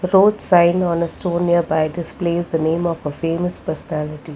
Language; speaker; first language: English; non-native, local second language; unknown